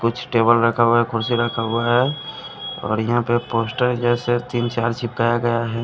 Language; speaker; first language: Hindi; non-native, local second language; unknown